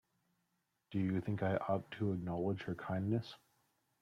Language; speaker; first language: English; native; English